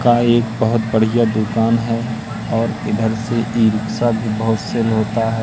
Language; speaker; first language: Hindi; native; Hindi